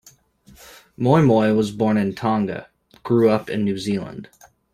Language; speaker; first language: English; native; English